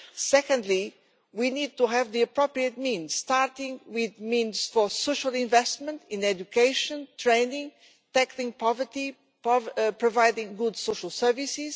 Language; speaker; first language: English; non-native, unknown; Portuguese